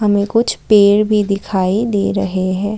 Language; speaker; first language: Hindi; non-native, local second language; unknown